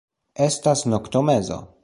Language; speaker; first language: Esperanto; non-native, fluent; Polish